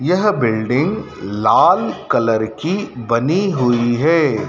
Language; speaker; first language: Hindi; native; Hindi